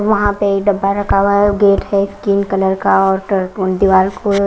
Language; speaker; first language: Hindi; non-native, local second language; Punjabi